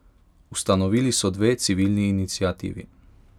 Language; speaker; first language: Slovenian; non-native, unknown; Hungarian